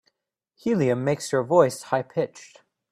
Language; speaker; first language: English; native; English